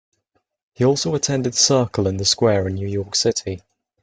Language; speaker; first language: English; native; English